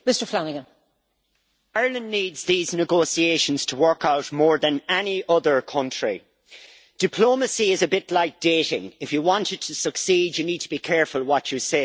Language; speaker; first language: English; native; English